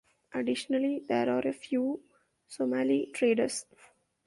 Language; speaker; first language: English; non-native, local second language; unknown